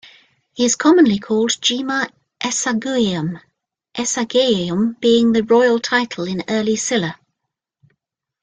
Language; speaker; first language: English; native; English